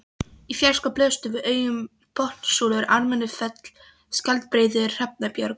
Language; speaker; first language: Icelandic; non-native, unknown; Polish